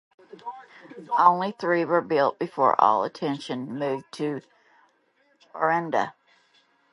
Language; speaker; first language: English; native; English